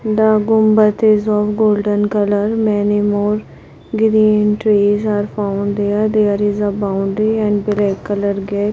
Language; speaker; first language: English; non-native, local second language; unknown